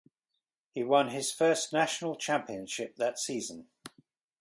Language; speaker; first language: English; native; English